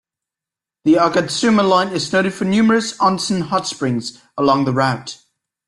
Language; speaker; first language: English; native; English